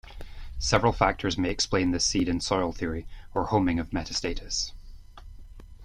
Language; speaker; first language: English; native; English